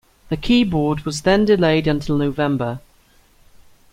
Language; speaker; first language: English; native; English